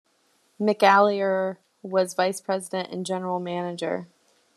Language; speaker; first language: English; native; English